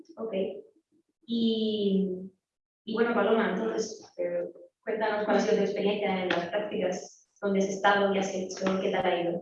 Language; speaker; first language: Spanish; native; Spanish